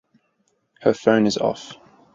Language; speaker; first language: English; native; English